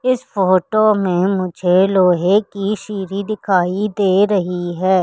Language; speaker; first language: Hindi; native; Hindi